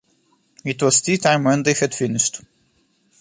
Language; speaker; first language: English; non-native, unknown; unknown